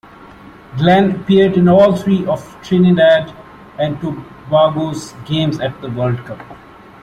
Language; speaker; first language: English; non-native, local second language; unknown